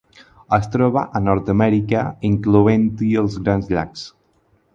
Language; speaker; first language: Catalan; non-native, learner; Spanish